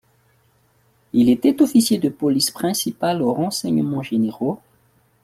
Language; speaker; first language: French; non-native, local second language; Malagasy